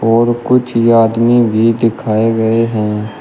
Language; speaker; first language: Hindi; native; Hindi